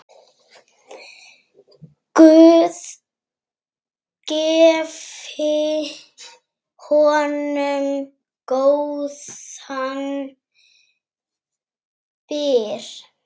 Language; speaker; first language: Icelandic; native; Icelandic